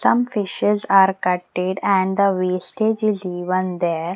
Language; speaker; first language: English; non-native, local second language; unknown